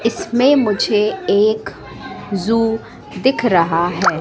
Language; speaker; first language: Hindi; native; Hindi